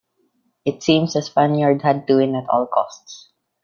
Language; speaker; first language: English; non-native, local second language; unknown